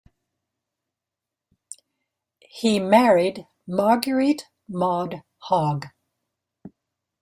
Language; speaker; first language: English; native; English